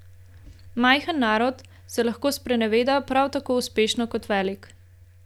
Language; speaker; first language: Slovenian; native; Slovenian